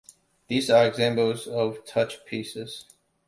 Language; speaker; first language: English; non-native, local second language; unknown